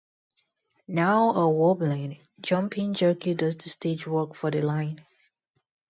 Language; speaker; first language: English; non-native, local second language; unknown